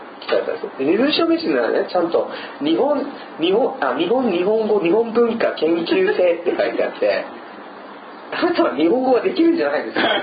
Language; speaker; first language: Japanese; non-native, fluent; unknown